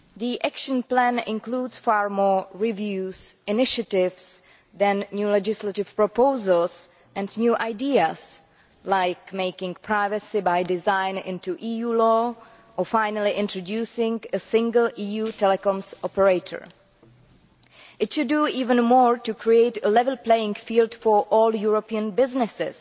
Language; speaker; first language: English; non-native, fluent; Czech